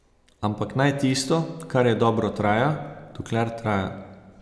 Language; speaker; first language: Slovenian; native; Slovenian